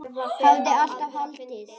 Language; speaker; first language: Icelandic; native; Icelandic